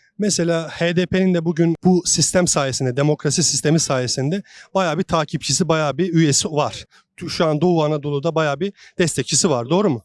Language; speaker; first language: Turkish; native; Turkish